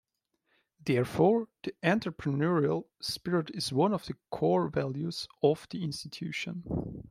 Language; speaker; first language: English; non-native, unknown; German